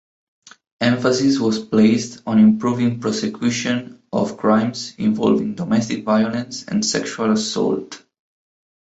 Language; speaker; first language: English; non-native, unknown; Italian